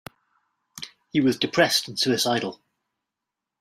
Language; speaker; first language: English; native; English